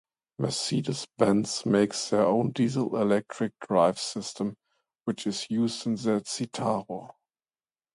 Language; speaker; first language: English; non-native, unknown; German